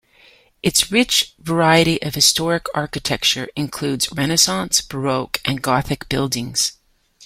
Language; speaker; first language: English; native; English